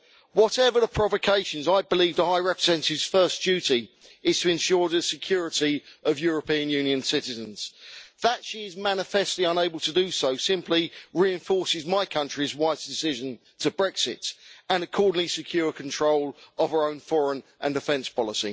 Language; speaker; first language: English; native; English